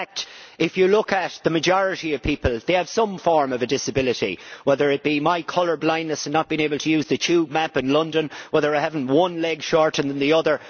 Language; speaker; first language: English; native; English